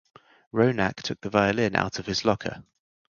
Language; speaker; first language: English; native; English